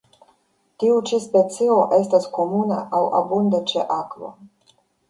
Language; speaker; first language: Esperanto; non-native, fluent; Russian